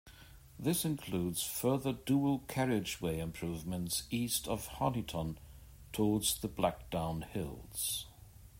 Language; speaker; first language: English; native; English